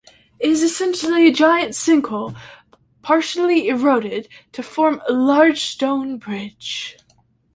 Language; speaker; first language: English; native; English